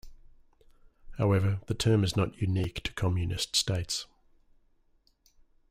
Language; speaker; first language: English; native; English